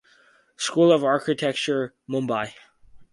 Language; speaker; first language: English; native; English